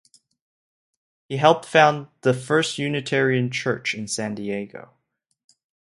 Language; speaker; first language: English; non-native, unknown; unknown